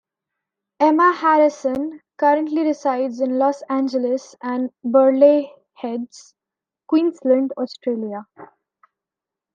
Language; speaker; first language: English; non-native, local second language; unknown